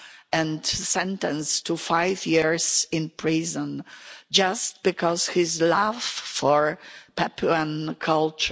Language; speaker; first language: English; non-native, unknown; Polish